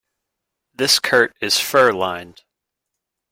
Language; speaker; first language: English; native; English